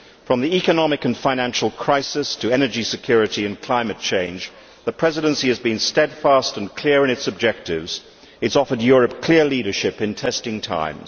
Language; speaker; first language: English; native; English